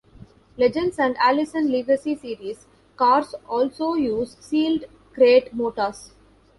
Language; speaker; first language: English; non-native, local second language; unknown